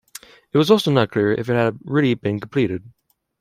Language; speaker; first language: English; native; English